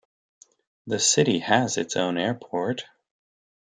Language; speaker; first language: English; native; English